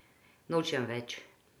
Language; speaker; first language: Slovenian; non-native, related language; Croatian